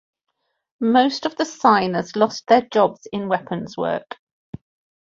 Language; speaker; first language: English; native; English